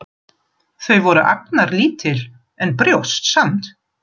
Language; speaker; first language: Icelandic; non-native, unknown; German